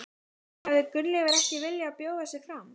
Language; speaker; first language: Icelandic; native; Icelandic